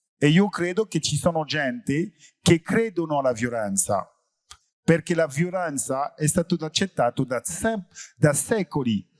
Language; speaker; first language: Italian; non-native, fluent; French